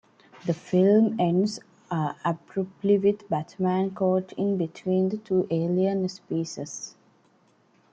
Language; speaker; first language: English; native; English